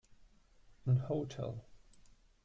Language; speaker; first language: English; non-native, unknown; German